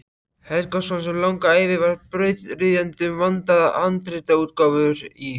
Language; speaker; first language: Icelandic; native; Icelandic